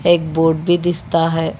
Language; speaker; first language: Hindi; non-native, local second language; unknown